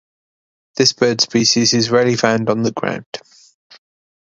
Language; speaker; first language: English; native; English